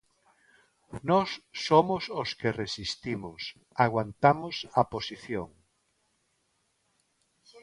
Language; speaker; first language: Galician; non-native, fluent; Spanish